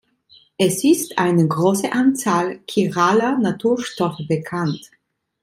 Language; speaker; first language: German; non-native, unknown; Italian